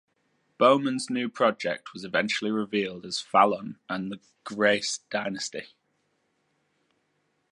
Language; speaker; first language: English; native; English